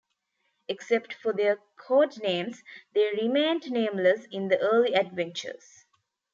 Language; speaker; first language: English; non-native, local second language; Tamil